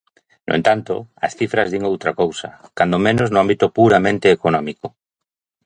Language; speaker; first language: Galician; native; Galician